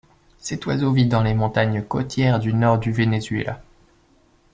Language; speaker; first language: French; native; French